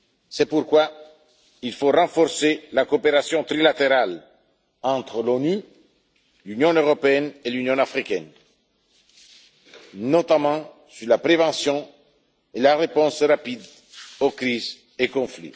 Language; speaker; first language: French; non-native, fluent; Italian